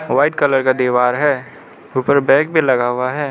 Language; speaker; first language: Hindi; non-native, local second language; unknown